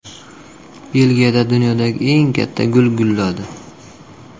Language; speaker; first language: Uzbek; native; Uzbek